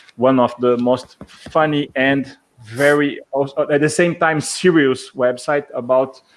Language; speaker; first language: English; non-native, fluent; Portuguese